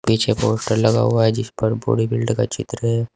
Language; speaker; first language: Hindi; native; Hindi